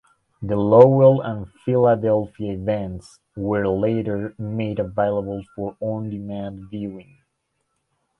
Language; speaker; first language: English; non-native, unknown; Spanish